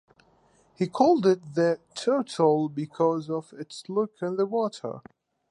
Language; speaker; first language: English; native; English